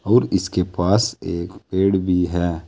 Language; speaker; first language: Hindi; native; Hindi